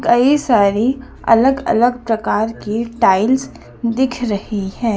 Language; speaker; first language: Hindi; native; Hindi